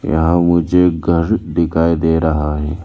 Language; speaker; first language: Hindi; non-native, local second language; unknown